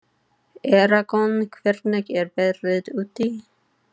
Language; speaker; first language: Icelandic; non-native, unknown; English